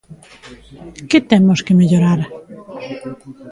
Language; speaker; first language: Galician; native; Galician